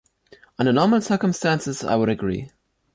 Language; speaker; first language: English; non-native, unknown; German